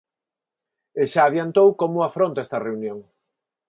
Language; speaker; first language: Galician; non-native, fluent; Spanish